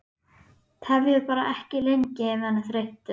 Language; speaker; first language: Icelandic; native; Icelandic